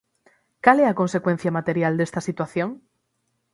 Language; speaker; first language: Galician; native; Galician